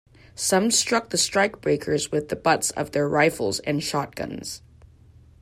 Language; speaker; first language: English; native; English